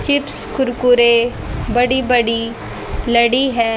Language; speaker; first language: Hindi; native; Hindi